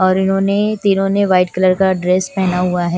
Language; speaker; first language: Hindi; non-native, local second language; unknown